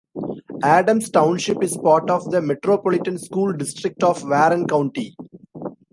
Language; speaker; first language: English; non-native, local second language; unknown